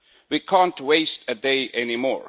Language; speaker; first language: English; non-native, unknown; Estonian